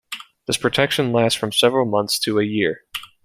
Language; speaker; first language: English; native; English